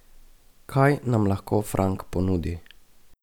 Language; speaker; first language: Slovenian; native; Slovenian